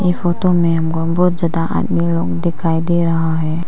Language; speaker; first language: Hindi; non-native, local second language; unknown